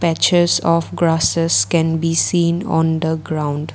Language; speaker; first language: English; non-native, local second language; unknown